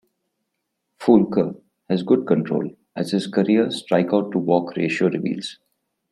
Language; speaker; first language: English; non-native, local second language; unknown